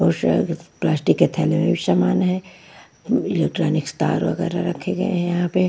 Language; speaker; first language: Hindi; non-native, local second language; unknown